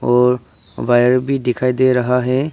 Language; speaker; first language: Hindi; non-native, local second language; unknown